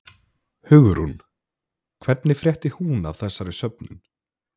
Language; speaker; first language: Icelandic; native; Icelandic